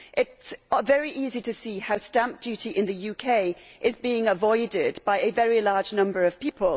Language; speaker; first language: English; native; English